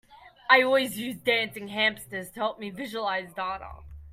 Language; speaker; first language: English; native; English